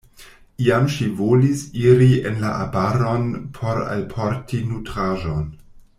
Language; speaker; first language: Esperanto; non-native, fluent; German